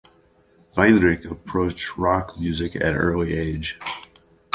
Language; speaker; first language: English; native; English